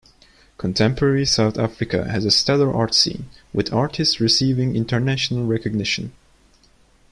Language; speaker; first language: English; non-native, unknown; Turkish